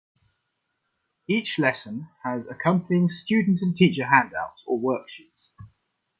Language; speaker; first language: English; non-native, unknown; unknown